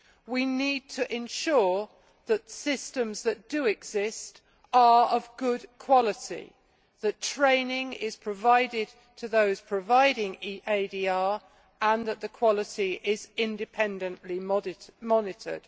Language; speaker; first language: English; native; English